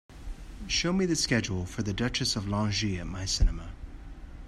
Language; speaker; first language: English; native; English